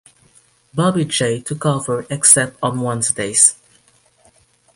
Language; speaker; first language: English; non-native, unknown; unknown